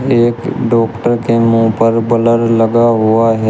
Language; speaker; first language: Hindi; native; Hindi